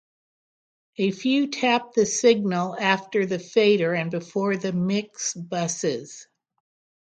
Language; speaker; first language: English; native; English